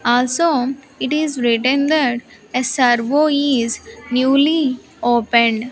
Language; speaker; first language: English; non-native, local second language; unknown